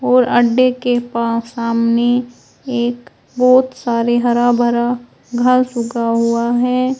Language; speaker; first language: Hindi; native; Hindi